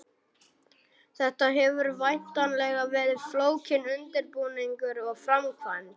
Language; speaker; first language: Icelandic; non-native, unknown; German